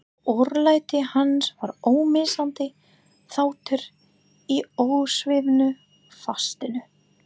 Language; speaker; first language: Icelandic; non-native, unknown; English